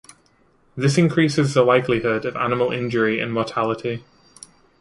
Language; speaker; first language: English; native; English